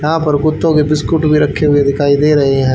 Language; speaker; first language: Hindi; native; Hindi